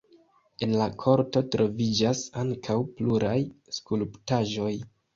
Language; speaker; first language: Esperanto; non-native, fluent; Kinyarwanda